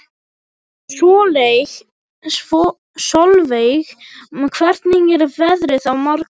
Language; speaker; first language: Icelandic; non-native, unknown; Polish